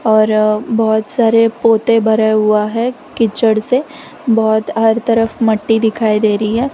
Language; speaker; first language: Hindi; non-native, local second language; Gujarati